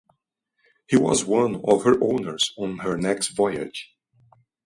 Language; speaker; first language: English; non-native, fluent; Portuguese